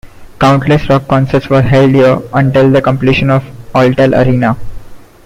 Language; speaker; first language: English; non-native, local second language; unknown